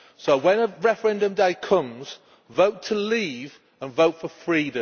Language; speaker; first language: English; native; English